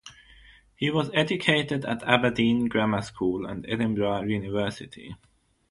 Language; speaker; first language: English; non-native, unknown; German